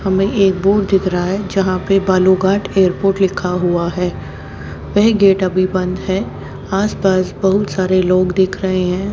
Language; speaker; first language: Hindi; native; Hindi